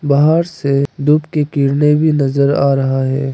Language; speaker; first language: Hindi; non-native, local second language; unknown